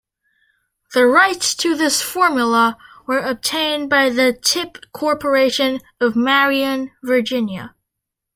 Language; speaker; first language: English; native; English